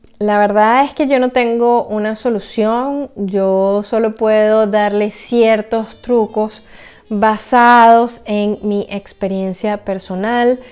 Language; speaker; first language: Spanish; native; Spanish